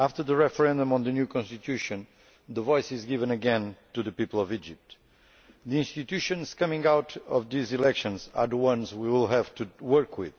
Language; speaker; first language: English; non-native, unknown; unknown